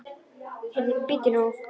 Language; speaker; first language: Icelandic; native; Icelandic